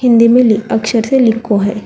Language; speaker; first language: Hindi; non-native, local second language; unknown